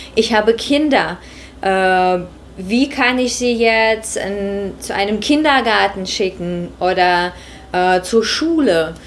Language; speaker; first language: German; non-native, fluent; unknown